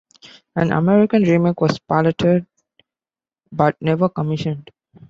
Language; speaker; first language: English; non-native, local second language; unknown